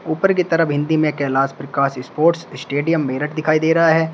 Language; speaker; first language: Hindi; native; Hindi